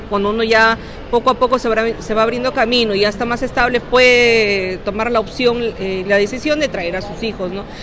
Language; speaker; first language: Spanish; native; Spanish